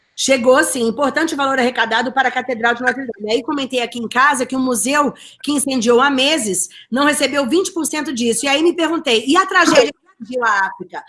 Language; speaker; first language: Portuguese; native; Portuguese